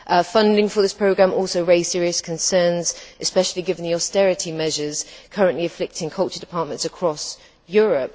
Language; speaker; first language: English; native; English